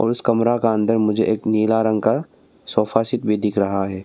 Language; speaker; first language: Hindi; non-native, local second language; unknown